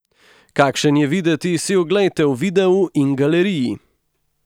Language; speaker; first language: Slovenian; native; Slovenian